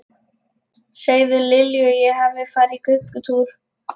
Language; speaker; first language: Icelandic; non-native, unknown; Lithuanian